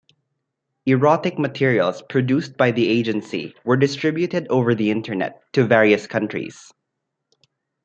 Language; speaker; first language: English; non-native, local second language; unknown